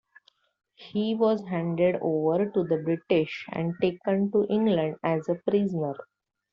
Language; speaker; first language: English; non-native, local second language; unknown